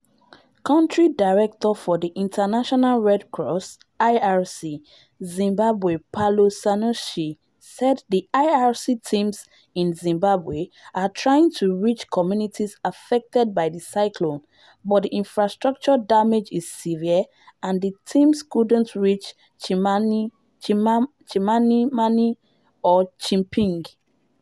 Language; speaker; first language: English; non-native, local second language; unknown